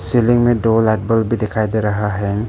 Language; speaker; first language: Hindi; non-native, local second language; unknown